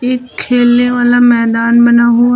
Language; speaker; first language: Hindi; native; Hindi